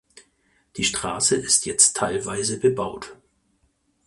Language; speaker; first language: German; native; German